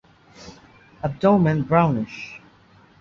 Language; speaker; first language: English; non-native, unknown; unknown